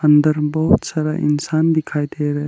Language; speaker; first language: Hindi; non-native, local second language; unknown